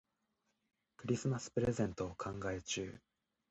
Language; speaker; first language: Japanese; native; Japanese